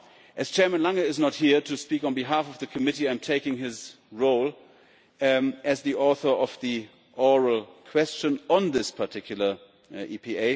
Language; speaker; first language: English; non-native, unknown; German